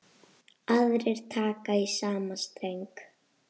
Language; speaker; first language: Icelandic; native; Icelandic